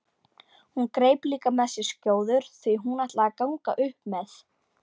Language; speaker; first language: Icelandic; native; Icelandic